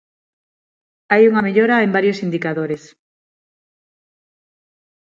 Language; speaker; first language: Galician; non-native, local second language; Spanish